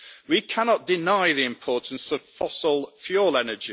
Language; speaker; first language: English; native; English